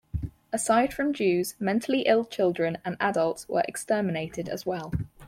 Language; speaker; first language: English; native; English